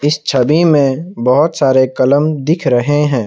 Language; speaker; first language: Hindi; non-native, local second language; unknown